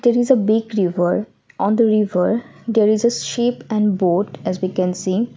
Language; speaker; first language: English; non-native, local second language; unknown